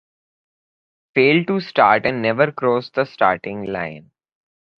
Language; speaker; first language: English; non-native, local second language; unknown